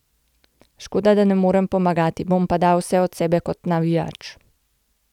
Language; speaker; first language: Slovenian; native; Slovenian